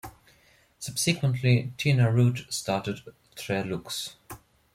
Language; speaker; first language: English; non-native, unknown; German